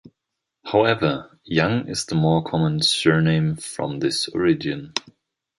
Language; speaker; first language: English; non-native, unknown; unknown